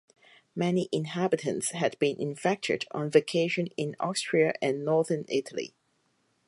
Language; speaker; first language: English; non-native, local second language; Cantonese